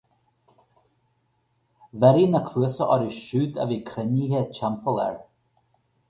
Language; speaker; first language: Irish; native; Irish